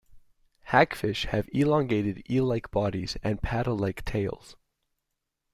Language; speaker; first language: English; native; English